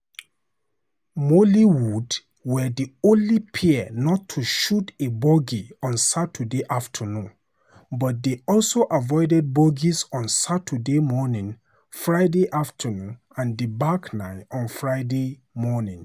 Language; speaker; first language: English; non-native, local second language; Hausa